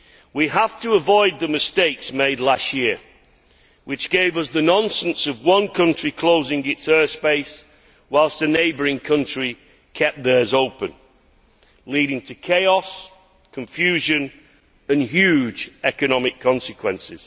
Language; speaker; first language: English; native; English